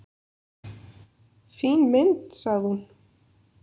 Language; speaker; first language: Icelandic; native; Icelandic